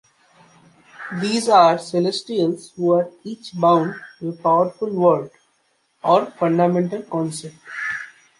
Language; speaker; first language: English; non-native, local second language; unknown